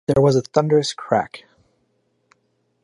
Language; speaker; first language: English; native; English